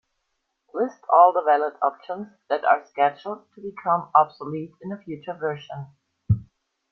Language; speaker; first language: English; non-native, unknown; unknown